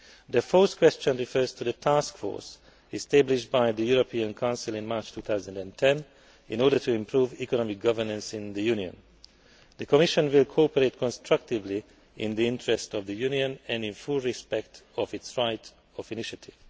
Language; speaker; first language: English; non-native, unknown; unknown